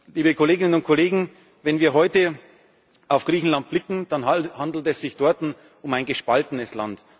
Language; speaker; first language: German; native; German